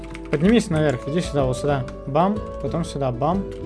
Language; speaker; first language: Russian; native; Russian